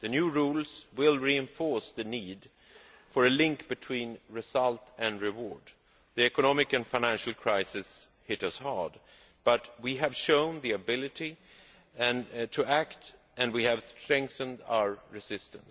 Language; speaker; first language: English; non-native, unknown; Swedish